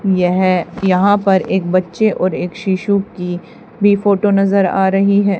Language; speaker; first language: Hindi; native; Hindi